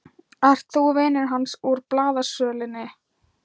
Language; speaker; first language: Icelandic; non-native, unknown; Thai